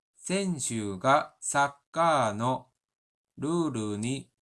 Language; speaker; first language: Japanese; non-native, learner; Korean